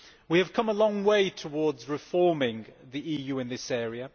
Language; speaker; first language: English; native; English